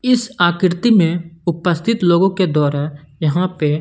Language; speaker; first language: Hindi; non-native, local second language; Punjabi